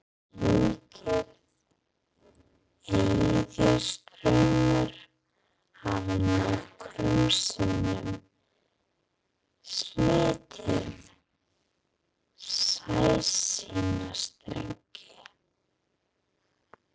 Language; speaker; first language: Icelandic; non-native, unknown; English